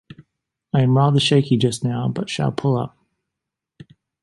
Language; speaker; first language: English; native; English